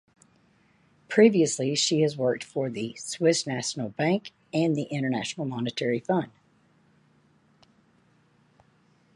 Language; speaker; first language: English; native; English